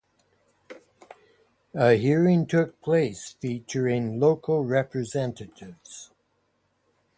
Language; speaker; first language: English; native; English